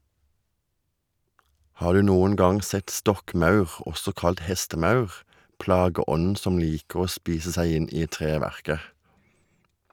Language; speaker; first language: Norwegian; native; Norwegian